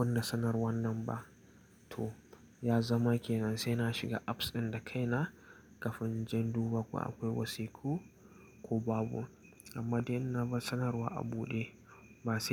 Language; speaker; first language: Hausa; native; Hausa